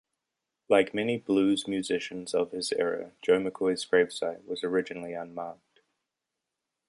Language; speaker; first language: English; native; English